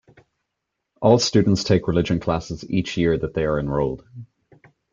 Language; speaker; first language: English; native; English